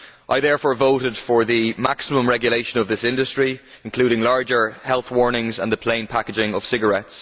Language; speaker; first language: English; native; English